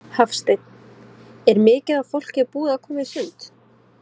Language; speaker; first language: Icelandic; non-native, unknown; Arabic